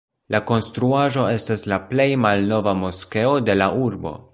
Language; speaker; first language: Esperanto; non-native, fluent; Polish